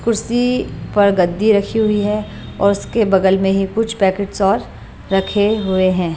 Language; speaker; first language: Hindi; non-native, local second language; Punjabi